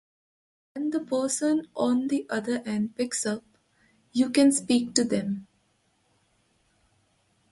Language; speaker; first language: English; non-native, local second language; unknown